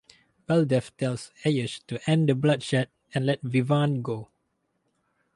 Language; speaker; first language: English; non-native, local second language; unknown